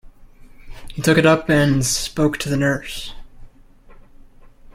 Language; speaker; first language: English; native; English